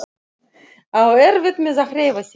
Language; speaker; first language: Icelandic; non-native, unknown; Russian